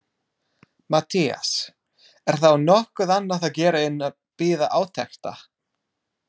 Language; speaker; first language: Icelandic; non-native, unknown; English